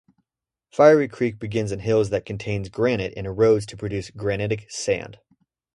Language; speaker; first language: English; native; English